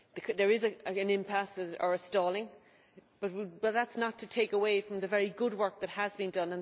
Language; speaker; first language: English; native; English